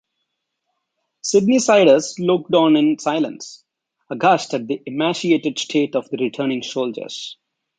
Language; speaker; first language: English; non-native, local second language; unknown